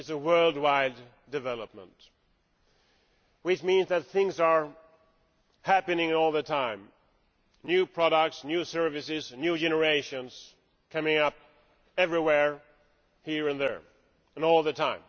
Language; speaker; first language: English; non-native, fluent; Swedish